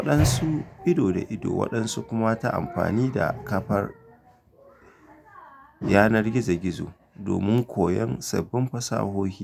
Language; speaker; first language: Hausa; native; Hausa